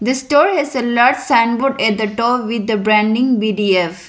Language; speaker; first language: English; non-native, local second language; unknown